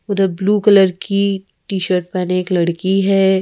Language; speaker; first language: Hindi; native; Hindi